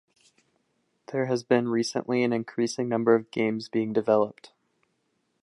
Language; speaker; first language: English; non-native, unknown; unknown